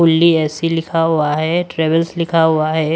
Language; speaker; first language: Hindi; non-native, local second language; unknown